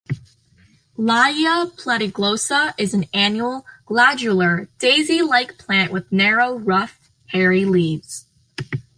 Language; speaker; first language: English; native; English